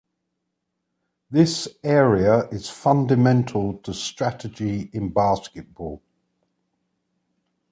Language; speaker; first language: English; native; English